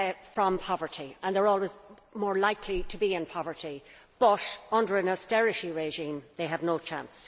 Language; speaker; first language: English; native; English